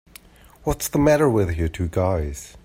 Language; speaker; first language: English; native; English